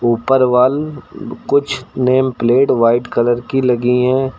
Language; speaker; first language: Hindi; native; Hindi